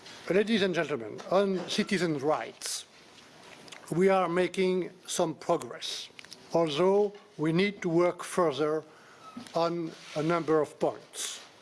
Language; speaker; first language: English; non-native, fluent; French